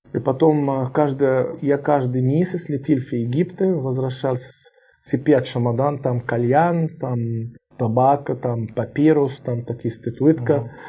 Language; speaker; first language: Russian; non-native, learner; Arabic